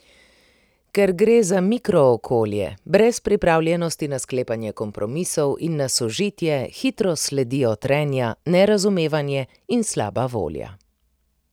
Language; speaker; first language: Slovenian; native; Slovenian